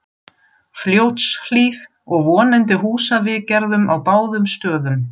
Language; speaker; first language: Icelandic; non-native, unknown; German